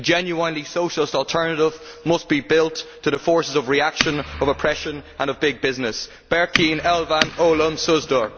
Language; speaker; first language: English; native; English